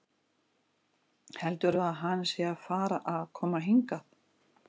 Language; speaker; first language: Icelandic; non-native, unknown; Russian